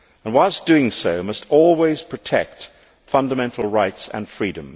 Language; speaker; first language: English; native; English